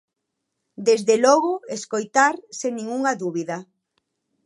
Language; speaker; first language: Galician; native; Galician